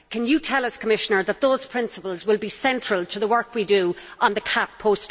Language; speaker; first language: English; native; English